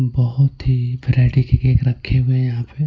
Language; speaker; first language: Hindi; non-native, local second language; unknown